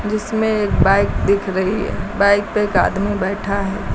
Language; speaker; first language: Hindi; native; Hindi